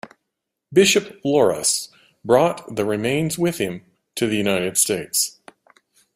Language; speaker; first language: English; native; English